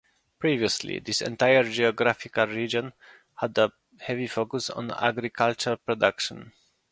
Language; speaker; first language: English; non-native, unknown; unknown